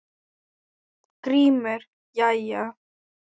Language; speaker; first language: Icelandic; non-native, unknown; Thai